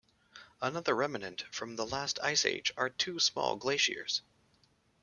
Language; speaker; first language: English; native; English